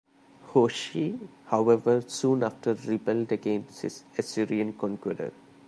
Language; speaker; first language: English; non-native, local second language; Malayalam